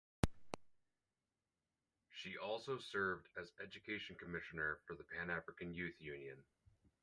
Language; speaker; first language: English; native; English